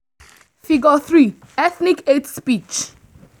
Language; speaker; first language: English; non-native, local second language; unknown